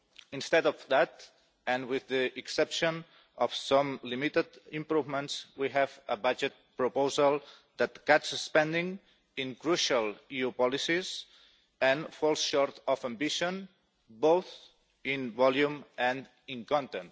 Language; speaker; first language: English; non-native, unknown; Catalan